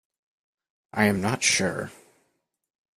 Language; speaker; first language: English; native; English